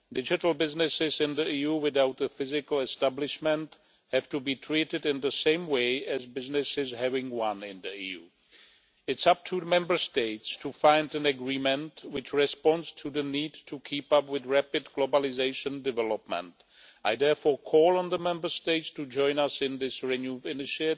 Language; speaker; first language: English; non-native, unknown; Czech